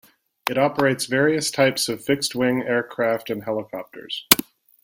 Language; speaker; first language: English; native; English